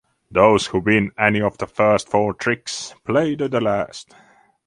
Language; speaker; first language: English; non-native, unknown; Latvian